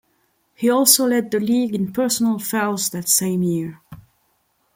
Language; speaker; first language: English; non-native, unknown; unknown